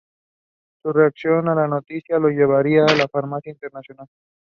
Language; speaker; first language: English; non-native, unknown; Spanish